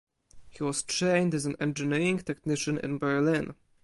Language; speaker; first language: English; non-native, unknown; Polish